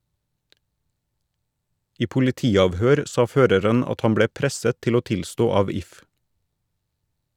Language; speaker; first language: Norwegian; native; Norwegian